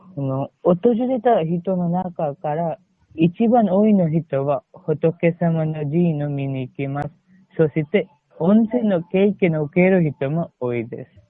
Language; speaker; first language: Japanese; non-native, learner; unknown